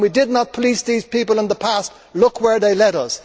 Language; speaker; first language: English; native; English